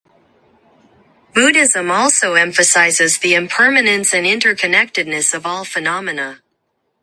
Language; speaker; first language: English; non-native, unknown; Japanese